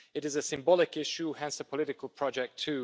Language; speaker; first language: English; non-native, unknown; Hungarian